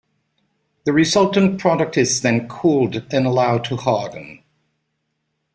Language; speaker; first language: English; native; English